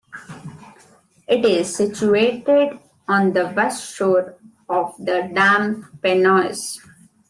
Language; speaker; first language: English; non-native, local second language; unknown